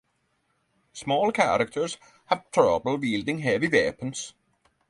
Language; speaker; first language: English; non-native, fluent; Norwegian